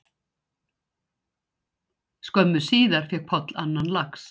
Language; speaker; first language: Icelandic; native; Icelandic